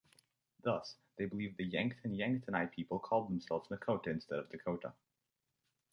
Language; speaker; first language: English; native; English